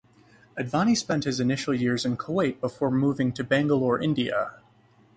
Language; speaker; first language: English; native; English